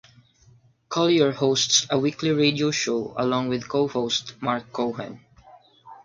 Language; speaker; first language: English; non-native, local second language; Filipino